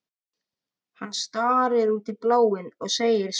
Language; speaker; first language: Icelandic; native; Icelandic